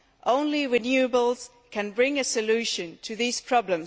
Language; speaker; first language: English; non-native, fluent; German